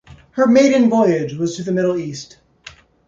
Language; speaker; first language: English; native; English